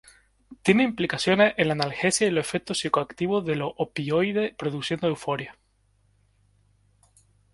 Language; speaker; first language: Spanish; native; Spanish